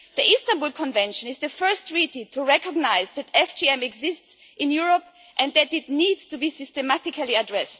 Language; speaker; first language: English; non-native, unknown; German